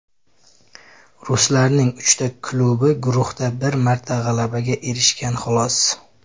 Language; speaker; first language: Uzbek; native; Uzbek